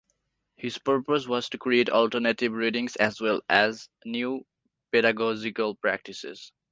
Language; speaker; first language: English; non-native, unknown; Nepali